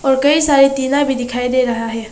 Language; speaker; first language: Hindi; non-native, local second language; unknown